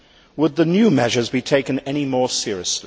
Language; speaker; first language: English; native; English